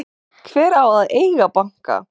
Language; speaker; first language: Icelandic; non-native, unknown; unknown